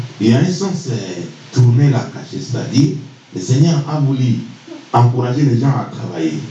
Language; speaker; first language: French; non-native, local second language; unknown